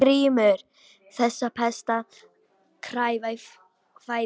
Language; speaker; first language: Icelandic; non-native, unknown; Polish